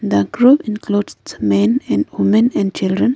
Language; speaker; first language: English; non-native, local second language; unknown